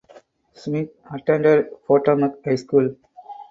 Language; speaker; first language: English; non-native, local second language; Tamil